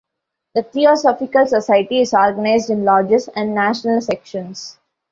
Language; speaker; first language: English; non-native, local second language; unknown